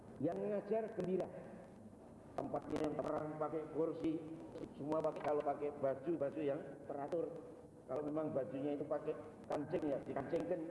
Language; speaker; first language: Indonesian; non-native, local second language; Javanese